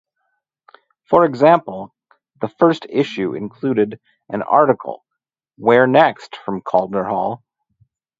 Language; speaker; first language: English; native; English